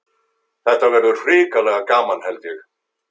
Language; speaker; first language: Icelandic; native; Icelandic